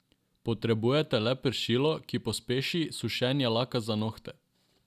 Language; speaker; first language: Slovenian; non-native, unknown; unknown